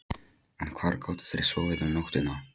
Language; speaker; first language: Icelandic; non-native, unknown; Polish